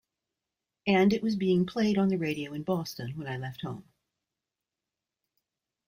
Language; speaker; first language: English; native; English